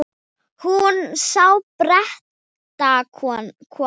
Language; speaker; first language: Icelandic; non-native, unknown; Thai